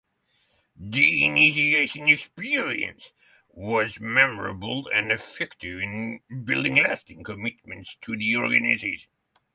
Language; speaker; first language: English; non-native, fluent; Norwegian